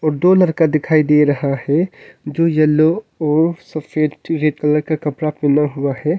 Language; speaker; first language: Hindi; non-native, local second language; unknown